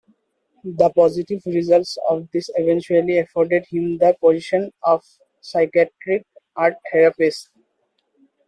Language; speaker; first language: English; native; English